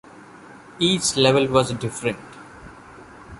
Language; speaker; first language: English; non-native, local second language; Malayalam